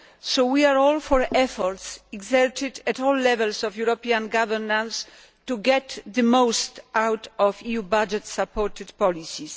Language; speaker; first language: English; non-native, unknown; Polish